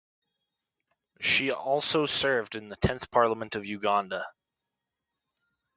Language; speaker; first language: English; native; English